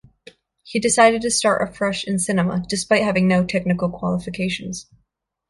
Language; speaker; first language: English; native; English